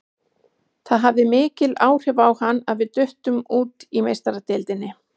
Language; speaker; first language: Icelandic; native; Icelandic